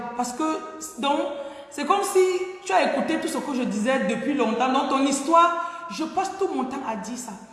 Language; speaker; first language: French; non-native, local second language; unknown